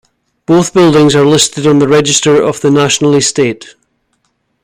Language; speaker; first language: English; native; English